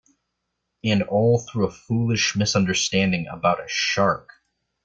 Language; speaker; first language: English; native; English